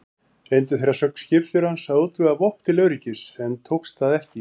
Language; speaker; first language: Icelandic; native; Icelandic